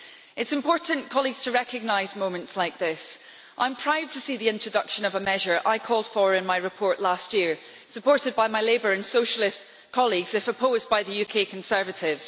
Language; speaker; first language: English; native; English